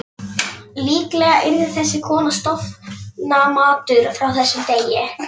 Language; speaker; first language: Icelandic; non-native, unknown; Polish